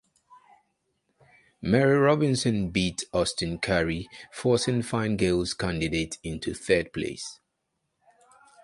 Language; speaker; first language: English; non-native, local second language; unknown